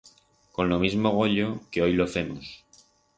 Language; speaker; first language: Aragonese; non-native, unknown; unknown